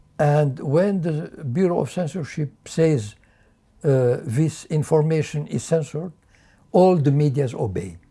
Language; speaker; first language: English; non-native, fluent; French